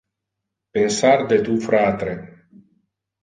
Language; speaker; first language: Interlingua; non-native, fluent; Italian